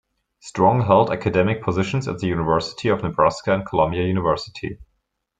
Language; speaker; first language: English; non-native, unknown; German